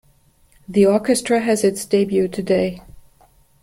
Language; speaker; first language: English; non-native, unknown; German